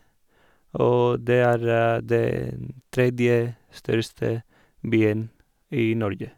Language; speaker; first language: Norwegian; non-native, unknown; Greek